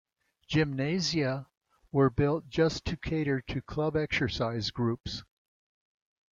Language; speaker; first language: English; native; English